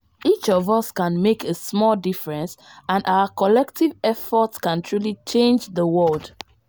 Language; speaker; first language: English; non-native, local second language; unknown